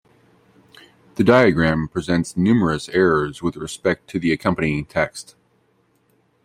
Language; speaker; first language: English; native; English